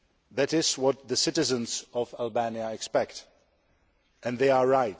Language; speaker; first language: English; non-native, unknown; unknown